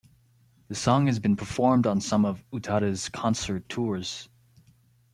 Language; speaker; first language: English; native; English